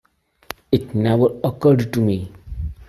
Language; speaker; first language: English; non-native, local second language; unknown